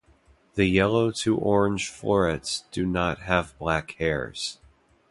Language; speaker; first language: English; native; English